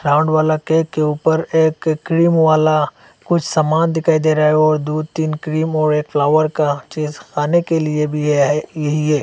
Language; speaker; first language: Hindi; non-native, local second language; Bangla